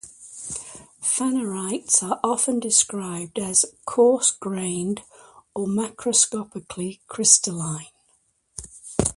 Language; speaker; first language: English; native; English